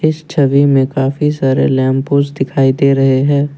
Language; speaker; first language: Hindi; non-native, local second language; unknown